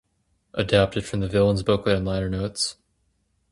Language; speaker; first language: English; native; English